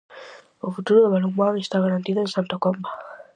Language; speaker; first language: Galician; native; Galician